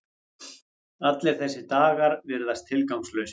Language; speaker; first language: Icelandic; native; Icelandic